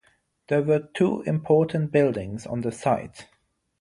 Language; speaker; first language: English; non-native, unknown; German